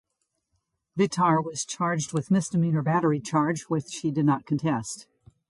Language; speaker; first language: English; native; English